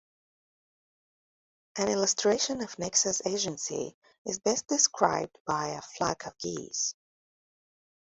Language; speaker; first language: English; native; English